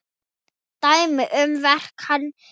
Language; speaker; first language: Icelandic; non-native, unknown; Thai